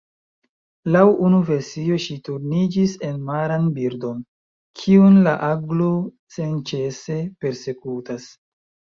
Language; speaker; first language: Esperanto; non-native, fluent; Chinese